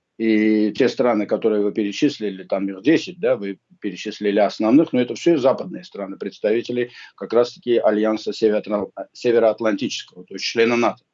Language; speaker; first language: Russian; non-native, local second language; Azerbaijani